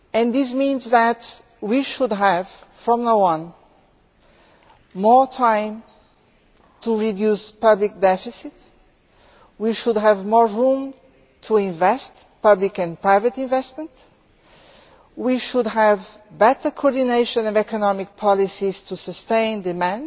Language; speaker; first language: English; non-native, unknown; Portuguese